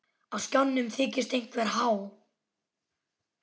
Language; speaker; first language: Icelandic; native; Icelandic